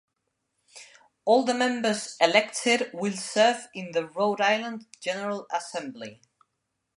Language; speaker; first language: English; non-native, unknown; Spanish